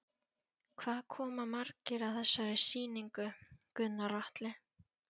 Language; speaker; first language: Icelandic; non-native, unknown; Polish